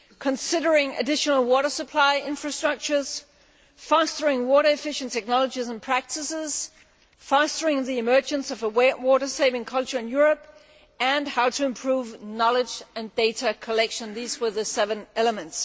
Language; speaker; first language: English; non-native, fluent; Danish